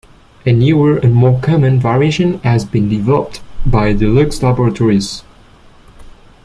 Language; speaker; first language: English; non-native, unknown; French